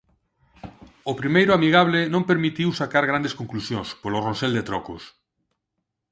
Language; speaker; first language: Galician; non-native, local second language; Spanish